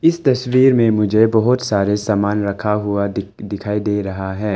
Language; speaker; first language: Hindi; non-native, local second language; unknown